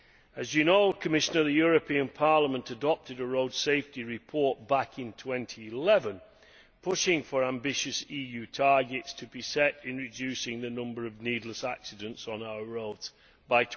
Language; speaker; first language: English; native; English